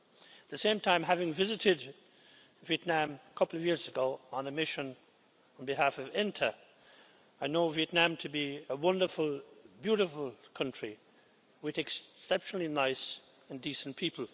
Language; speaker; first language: English; native; English